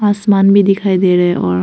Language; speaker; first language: Hindi; early bilingual, other home language; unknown